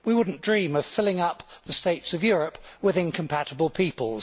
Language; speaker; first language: English; native; English